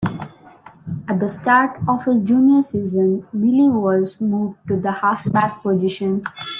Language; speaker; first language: English; non-native, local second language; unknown